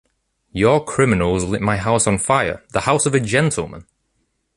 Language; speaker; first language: English; native; English